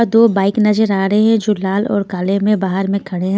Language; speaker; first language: Hindi; non-native, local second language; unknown